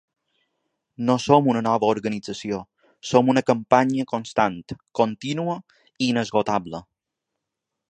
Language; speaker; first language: Catalan; native; Catalan